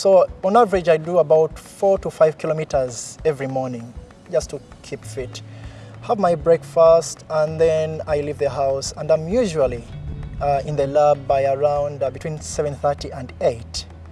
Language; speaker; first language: English; non-native, local second language; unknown